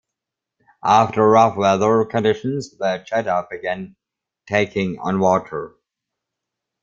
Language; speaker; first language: English; non-native, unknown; German